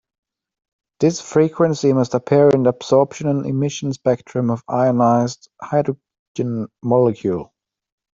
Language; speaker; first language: English; non-native, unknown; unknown